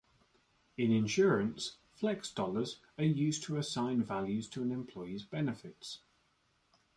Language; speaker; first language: English; native; English